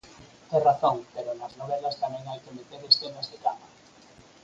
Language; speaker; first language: Galician; native; Galician